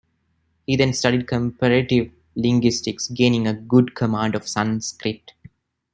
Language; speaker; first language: English; non-native, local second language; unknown